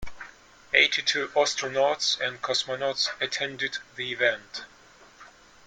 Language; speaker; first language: English; native; English